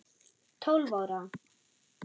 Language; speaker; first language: Icelandic; non-native, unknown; German